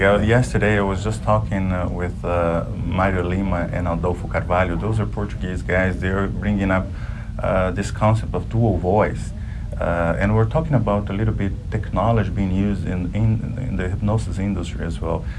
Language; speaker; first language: English; non-native, fluent; Portuguese